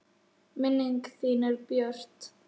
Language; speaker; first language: Icelandic; native; Icelandic